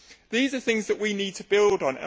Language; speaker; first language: English; native; English